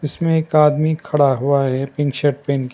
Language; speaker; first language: Hindi; non-native, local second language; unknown